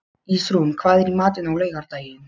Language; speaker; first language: Icelandic; non-native, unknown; Polish